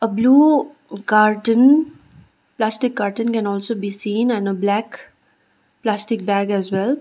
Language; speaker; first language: English; non-native, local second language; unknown